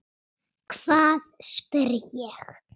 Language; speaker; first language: Icelandic; native; Icelandic